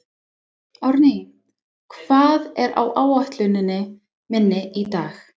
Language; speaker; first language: Icelandic; non-native, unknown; English